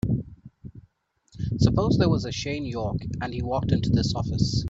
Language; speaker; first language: English; non-native, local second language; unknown